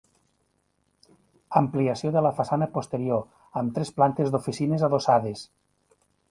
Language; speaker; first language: Catalan; native; Catalan